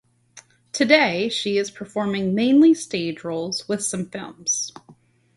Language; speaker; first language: English; native; English